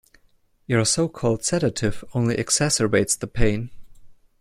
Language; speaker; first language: English; non-native, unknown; German